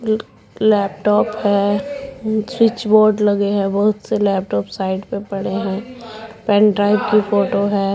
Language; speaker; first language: Hindi; non-native, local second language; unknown